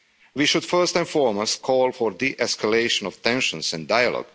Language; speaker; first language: English; non-native, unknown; Croatian